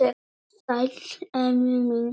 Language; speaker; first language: Icelandic; non-native, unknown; Polish